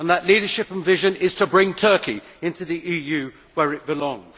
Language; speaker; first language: English; native; English